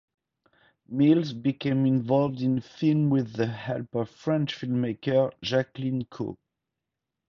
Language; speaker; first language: English; non-native, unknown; French